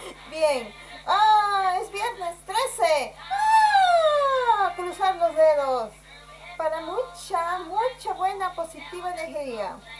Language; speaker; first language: Spanish; native; Spanish